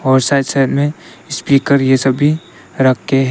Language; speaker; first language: Hindi; non-native, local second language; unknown